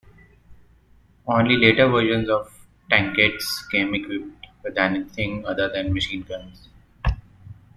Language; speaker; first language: English; non-native, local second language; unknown